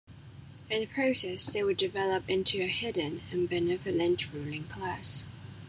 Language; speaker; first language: English; non-native, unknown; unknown